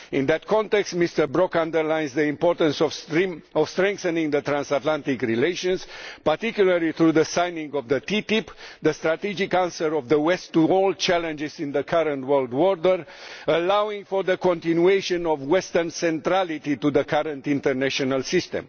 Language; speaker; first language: English; non-native, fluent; Romanian